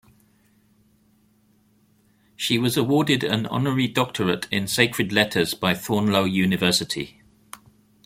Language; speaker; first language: English; native; English